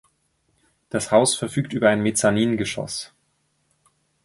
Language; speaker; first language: German; native; German